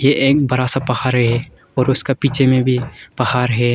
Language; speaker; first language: Hindi; early bilingual, other home language; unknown